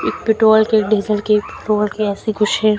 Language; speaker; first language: Hindi; native; Hindi